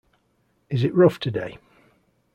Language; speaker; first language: English; native; English